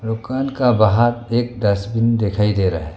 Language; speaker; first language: Hindi; non-native, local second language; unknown